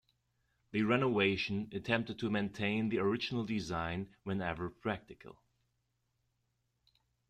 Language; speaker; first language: English; non-native, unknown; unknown